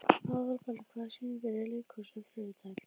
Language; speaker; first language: Icelandic; native; Icelandic